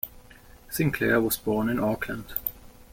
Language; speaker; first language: English; non-native, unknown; German